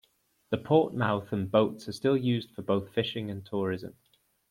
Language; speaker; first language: English; native; English